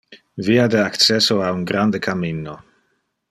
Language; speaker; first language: Interlingua; non-native, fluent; Dutch